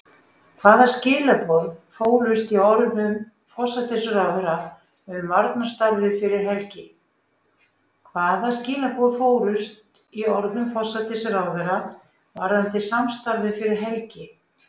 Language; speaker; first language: Icelandic; native; Icelandic